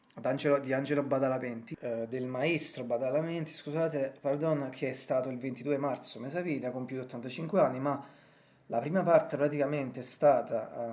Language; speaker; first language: Italian; native; Italian